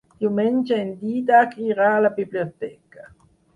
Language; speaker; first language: Catalan; non-native, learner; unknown